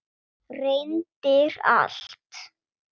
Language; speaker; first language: Icelandic; non-native, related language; Swedish